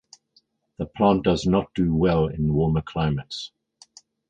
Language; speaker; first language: English; native; English